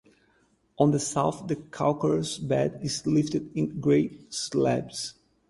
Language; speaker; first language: English; native; English